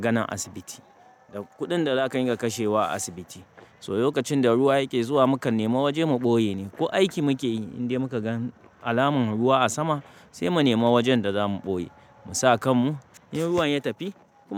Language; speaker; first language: Hausa; native; Hausa